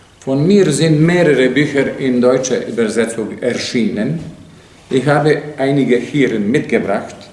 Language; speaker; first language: German; non-native, fluent; Serbian